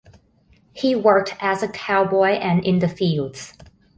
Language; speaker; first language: English; non-native, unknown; Thai